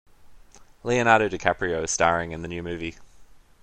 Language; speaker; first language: English; native; English